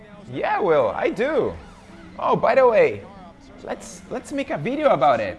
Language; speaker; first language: English; non-native, fluent; Portuguese